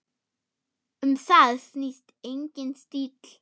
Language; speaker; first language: Icelandic; non-native, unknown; German